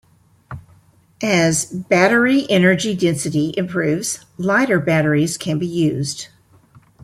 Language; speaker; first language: English; native; English